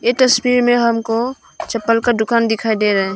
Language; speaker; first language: Hindi; non-native, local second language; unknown